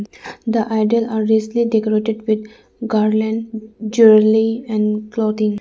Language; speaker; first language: English; non-native, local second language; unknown